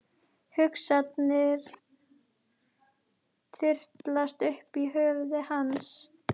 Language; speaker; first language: Icelandic; native; Icelandic